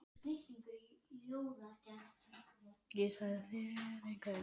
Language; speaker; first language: Icelandic; native; Icelandic